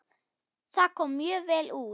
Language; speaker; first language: Icelandic; non-native, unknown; German